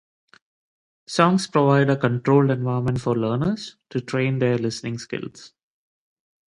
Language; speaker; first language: English; non-native, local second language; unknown